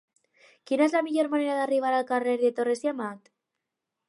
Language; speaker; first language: Catalan; non-native, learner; Spanish